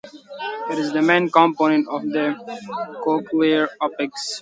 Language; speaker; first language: English; non-native, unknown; Pashto